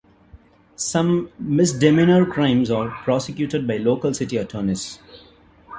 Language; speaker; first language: English; non-native, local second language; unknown